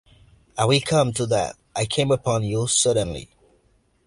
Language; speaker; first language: English; native; English